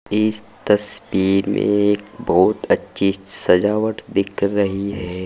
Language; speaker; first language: Hindi; native; Hindi